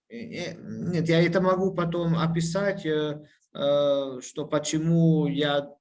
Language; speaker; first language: Russian; non-native, fluent; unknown